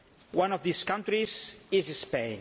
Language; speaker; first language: English; non-native, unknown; Catalan